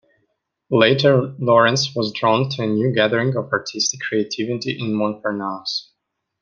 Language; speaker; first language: English; non-native, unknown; Russian